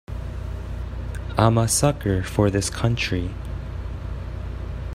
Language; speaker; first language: English; native; English